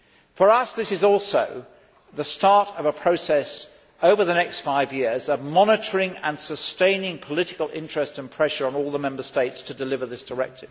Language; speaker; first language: English; native; English